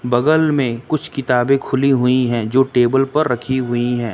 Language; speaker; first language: Hindi; native; Hindi